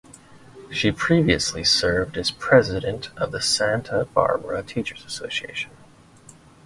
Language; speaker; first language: English; native; English